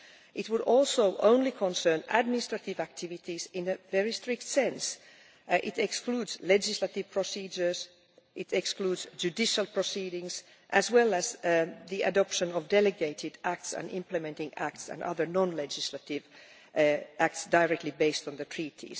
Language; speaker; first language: English; non-native, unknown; Finnish